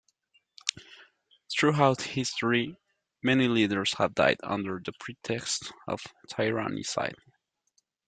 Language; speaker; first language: English; non-native, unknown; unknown